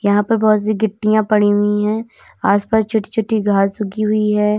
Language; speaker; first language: Hindi; native; Hindi